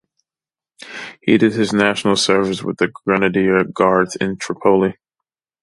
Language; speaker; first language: English; native; English